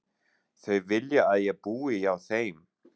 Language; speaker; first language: Icelandic; non-native, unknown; German